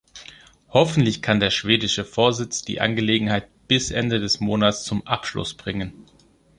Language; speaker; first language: German; non-native, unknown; Greek